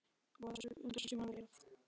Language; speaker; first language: Icelandic; native; Icelandic